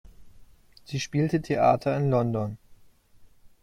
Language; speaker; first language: German; native; German